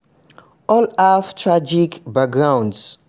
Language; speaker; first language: English; non-native, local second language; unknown